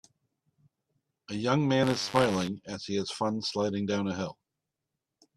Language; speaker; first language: English; native; English